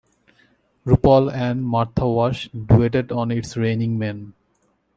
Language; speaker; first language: English; native; English